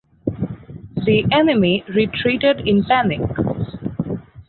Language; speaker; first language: English; non-native, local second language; Bangla